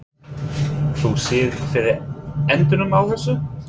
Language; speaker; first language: Icelandic; non-native, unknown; English